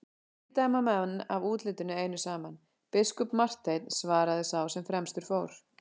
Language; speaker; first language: Icelandic; native; Icelandic